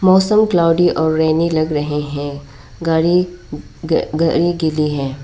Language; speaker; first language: Hindi; non-native, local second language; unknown